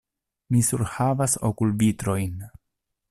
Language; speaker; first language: Esperanto; non-native, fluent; Italian